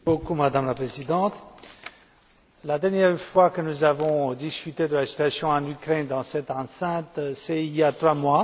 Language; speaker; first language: French; non-native, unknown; Romanian